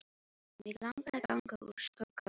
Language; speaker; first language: Icelandic; non-native, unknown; Filipino